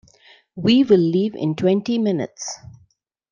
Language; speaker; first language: English; non-native, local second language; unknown